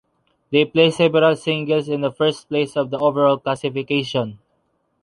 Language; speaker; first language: English; non-native, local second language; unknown